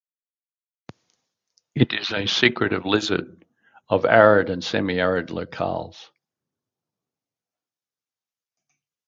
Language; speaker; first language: English; native; English